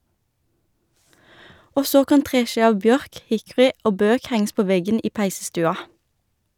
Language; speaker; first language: Norwegian; native; Norwegian